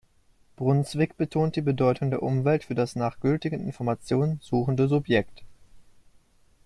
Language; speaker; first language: German; native; German